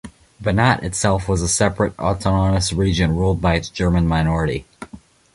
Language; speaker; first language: English; native; English